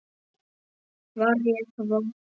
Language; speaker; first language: Icelandic; non-native, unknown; Polish